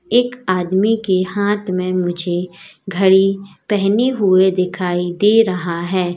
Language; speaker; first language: Hindi; native; Hindi